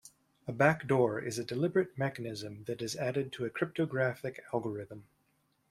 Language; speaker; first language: English; native; English